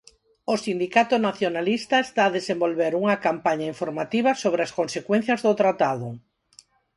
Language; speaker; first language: Galician; non-native, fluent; Spanish